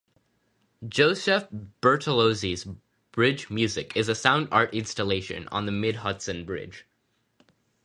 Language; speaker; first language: English; non-native, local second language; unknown